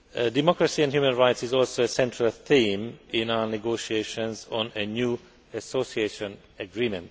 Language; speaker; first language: English; non-native, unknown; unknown